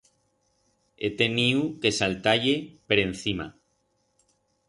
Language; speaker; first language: Aragonese; non-native, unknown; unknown